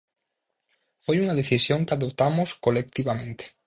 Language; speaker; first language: Galician; native; Galician